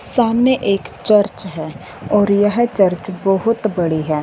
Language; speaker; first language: Hindi; non-native, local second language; Punjabi